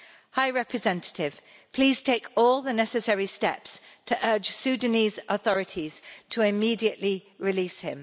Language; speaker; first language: English; native; English